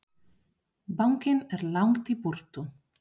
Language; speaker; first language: Icelandic; non-native, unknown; Spanish